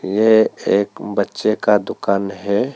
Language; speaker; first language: Hindi; non-native, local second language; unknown